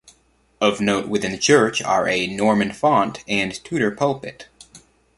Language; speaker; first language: English; native; English